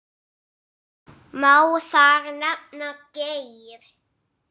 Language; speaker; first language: Icelandic; non-native, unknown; English